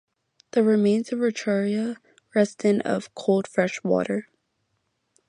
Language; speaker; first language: English; native; English